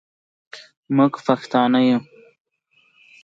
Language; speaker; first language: English; non-native, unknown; Pashto